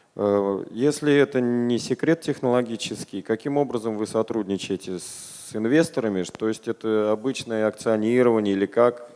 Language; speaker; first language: Russian; native; Russian